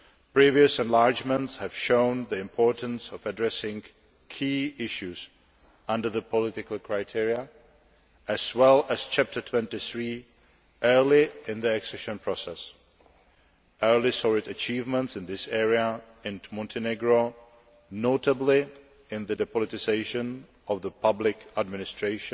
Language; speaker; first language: English; non-native, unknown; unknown